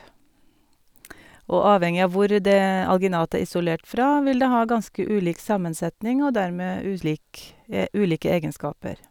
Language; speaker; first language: Norwegian; native; Norwegian